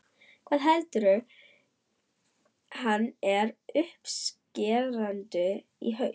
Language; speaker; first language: Icelandic; non-native, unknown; German